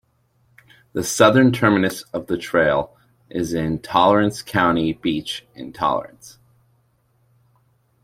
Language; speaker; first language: English; native; English